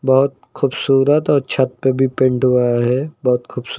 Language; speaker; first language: Hindi; native; Hindi